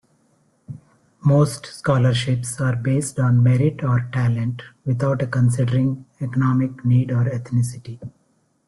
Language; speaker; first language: English; non-native, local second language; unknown